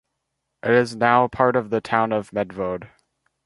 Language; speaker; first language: English; native; English